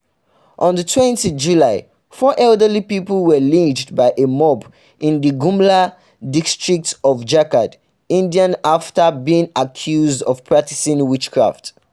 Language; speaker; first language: English; non-native, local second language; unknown